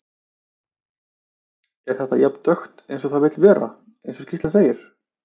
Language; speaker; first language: Icelandic; native; Icelandic